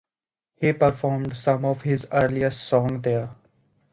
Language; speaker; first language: English; native; English